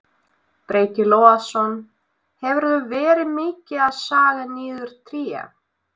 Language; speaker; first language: Icelandic; non-native, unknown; Russian